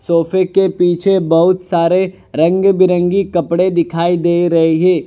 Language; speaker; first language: Hindi; non-native, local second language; Gujarati